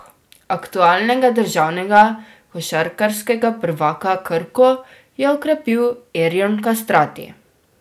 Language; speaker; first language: Slovenian; native; Slovenian